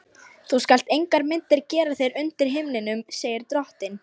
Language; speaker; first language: Icelandic; non-native, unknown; Lithuanian